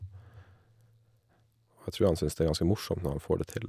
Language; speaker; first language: Norwegian; native; Norwegian